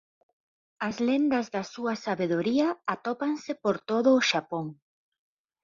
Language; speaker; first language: Galician; native; Galician